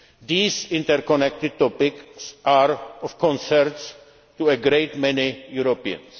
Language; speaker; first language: English; non-native, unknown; Czech